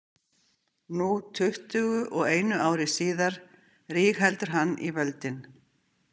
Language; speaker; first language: Icelandic; native; Icelandic